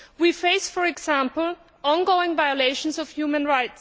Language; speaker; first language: English; non-native, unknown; Greek